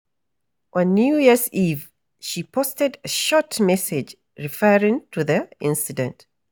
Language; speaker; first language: English; non-native, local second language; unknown